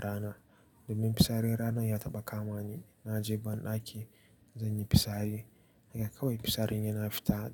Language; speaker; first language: Hausa; native; Hausa